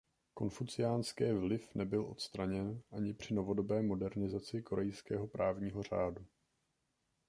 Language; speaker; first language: Czech; native; Czech